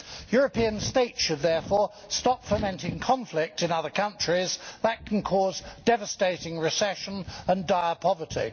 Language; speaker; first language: English; native; English